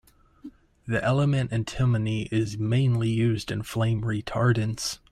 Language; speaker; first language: English; native; English